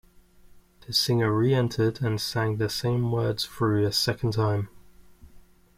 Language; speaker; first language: English; native; English